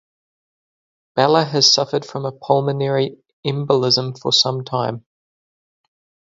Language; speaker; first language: English; native; English